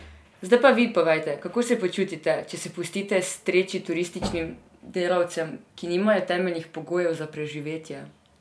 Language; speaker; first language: Slovenian; non-native, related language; Serbian